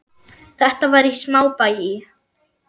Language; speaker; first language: Icelandic; non-native, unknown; German